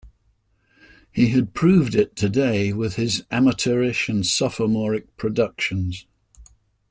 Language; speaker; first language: English; native; English